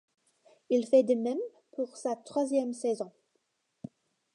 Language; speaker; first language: French; non-native, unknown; English